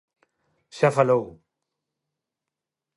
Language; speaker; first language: Galician; non-native, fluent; Spanish